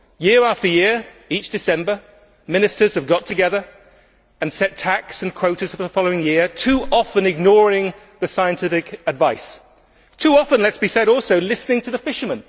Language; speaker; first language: English; native; English